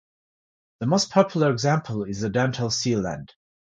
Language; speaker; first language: English; non-native, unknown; Georgian